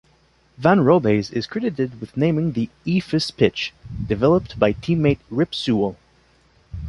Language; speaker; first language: English; non-native, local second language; French